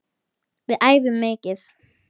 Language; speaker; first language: Icelandic; native; Icelandic